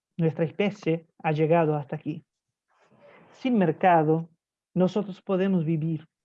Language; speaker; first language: Spanish; non-native, fluent; Portuguese